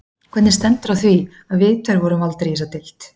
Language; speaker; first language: Icelandic; native; Icelandic